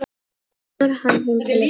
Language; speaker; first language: Icelandic; non-native, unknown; Polish